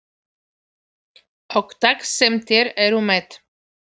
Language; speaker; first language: Icelandic; non-native, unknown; Polish